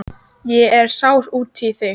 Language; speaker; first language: Icelandic; native; Icelandic